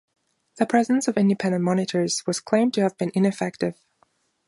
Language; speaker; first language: English; non-native, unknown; German